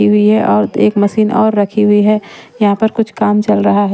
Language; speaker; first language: Hindi; non-native, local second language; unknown